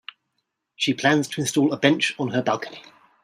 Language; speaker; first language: English; native; English